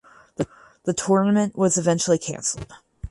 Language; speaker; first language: English; native; English